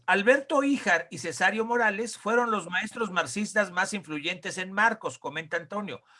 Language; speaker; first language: Spanish; native; Spanish